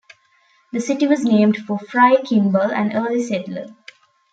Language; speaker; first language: English; non-native, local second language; Tamil